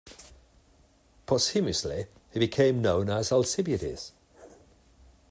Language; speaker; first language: English; non-native, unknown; Catalan